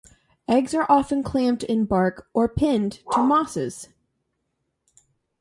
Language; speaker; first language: English; native; English